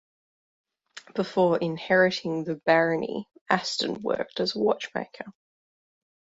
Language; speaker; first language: English; native; English